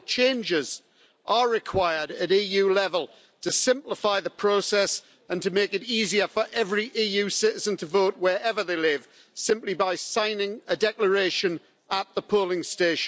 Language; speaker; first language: English; native; English